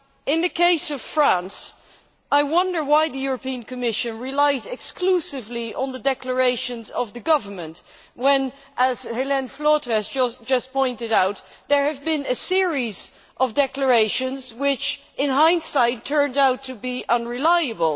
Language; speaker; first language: English; non-native, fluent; Dutch